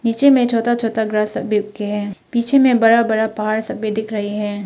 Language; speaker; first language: Hindi; non-native, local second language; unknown